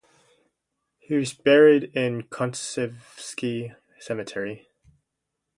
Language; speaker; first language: English; native; English